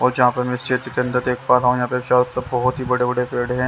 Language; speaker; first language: Hindi; native; Hindi